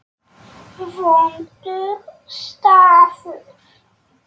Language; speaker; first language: Icelandic; non-native, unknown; Polish